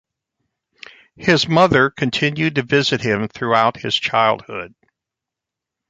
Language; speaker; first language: English; native; English